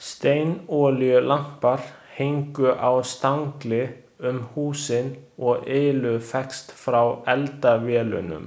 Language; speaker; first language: Icelandic; non-native, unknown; Chinese